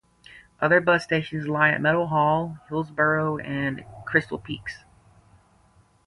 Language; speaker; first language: English; native; English